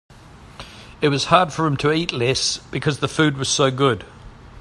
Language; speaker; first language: English; native; English